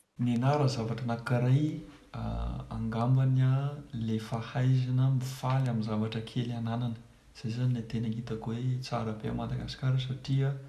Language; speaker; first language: Malagasy; non-native, fluent; English